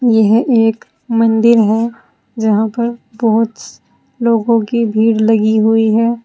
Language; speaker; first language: Hindi; native; Hindi